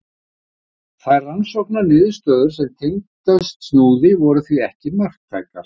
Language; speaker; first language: Icelandic; native; Icelandic